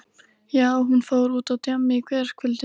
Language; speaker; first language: Icelandic; native; Icelandic